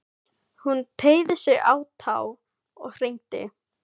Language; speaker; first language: Icelandic; non-native, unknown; Filipino